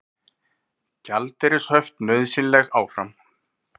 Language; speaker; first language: Icelandic; native; Icelandic